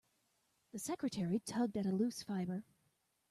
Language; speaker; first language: English; native; English